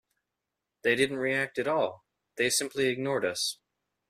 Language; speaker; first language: English; native; English